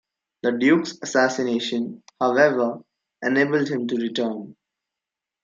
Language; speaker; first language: English; non-native, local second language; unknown